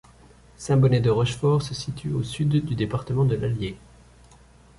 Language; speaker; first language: French; native; French